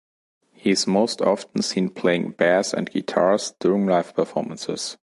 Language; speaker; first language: English; non-native, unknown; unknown